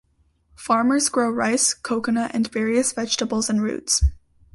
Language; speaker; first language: English; native; English